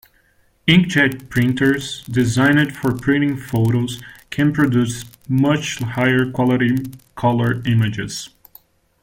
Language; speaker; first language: English; non-native, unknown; Portuguese